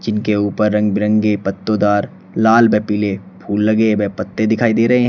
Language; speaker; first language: Hindi; native; Hindi